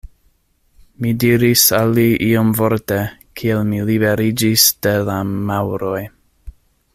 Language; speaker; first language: Esperanto; non-native, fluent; English